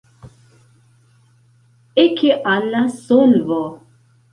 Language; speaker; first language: Esperanto; non-native, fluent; Central Kurdish